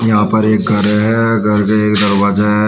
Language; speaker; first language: Hindi; native; Hindi